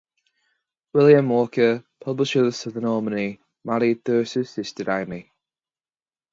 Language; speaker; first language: English; native; English